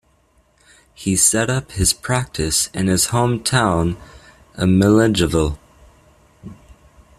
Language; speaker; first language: English; native; English